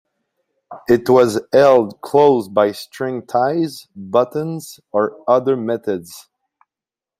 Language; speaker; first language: English; non-native, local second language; French